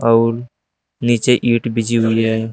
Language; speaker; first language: Hindi; native; Hindi